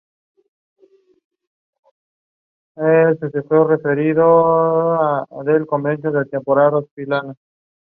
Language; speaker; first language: English; non-native, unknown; Spanish